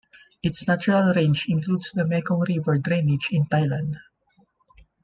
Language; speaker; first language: English; non-native, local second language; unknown